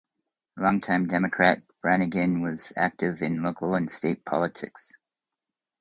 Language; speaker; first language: English; native; English